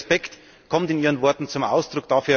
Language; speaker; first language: German; native; German